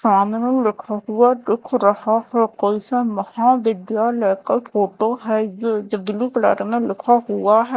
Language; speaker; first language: Hindi; native; Hindi